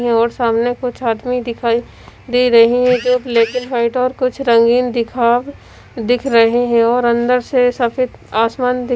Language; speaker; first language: Hindi; non-native, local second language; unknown